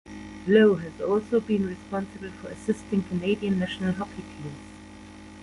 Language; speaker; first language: English; non-native, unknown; German